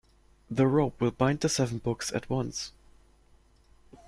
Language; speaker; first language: English; non-native, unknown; German